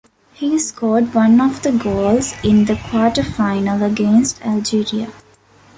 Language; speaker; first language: English; non-native, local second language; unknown